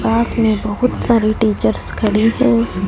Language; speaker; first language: Hindi; non-native, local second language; Punjabi